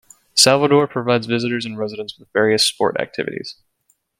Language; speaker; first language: English; native; English